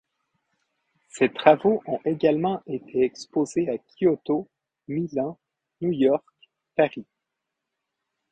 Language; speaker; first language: French; native; French